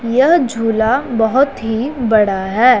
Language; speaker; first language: Hindi; non-native, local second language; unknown